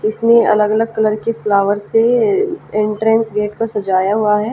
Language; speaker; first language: Hindi; native; Hindi